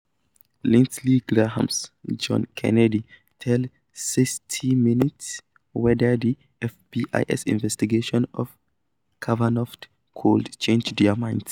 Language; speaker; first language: English; non-native, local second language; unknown